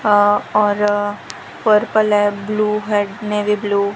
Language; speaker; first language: Hindi; non-native, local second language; Gujarati